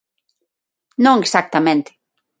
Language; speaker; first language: Galician; non-native, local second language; Spanish